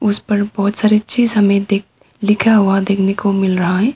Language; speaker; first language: Hindi; non-native, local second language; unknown